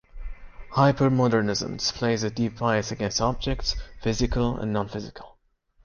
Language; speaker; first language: English; native; English